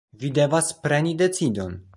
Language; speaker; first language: Esperanto; non-native, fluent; Polish